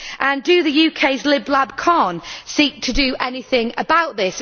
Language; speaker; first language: English; native; English